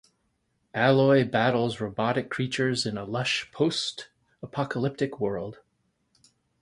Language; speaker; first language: English; native; English